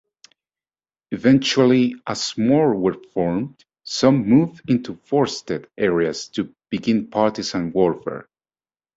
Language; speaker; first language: English; native; English